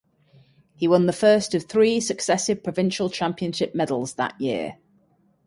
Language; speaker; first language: English; native; English